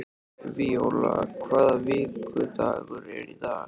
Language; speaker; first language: Icelandic; native; Icelandic